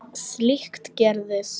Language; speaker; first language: Icelandic; non-native, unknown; Polish